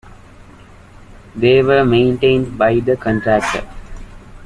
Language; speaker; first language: English; native; English